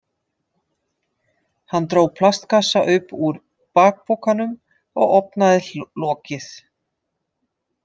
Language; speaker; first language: Icelandic; non-native, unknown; Dutch